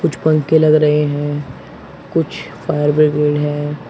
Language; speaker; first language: Hindi; native; Hindi